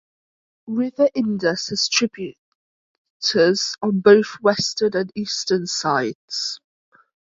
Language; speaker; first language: English; native; English